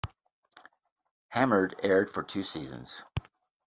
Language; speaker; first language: English; native; English